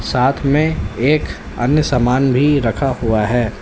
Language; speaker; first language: Hindi; native; Hindi